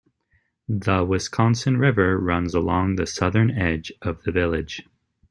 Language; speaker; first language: English; native; English